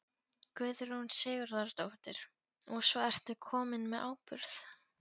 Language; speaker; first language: Icelandic; non-native, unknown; Polish